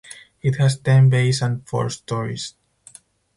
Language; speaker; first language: English; non-native, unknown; Spanish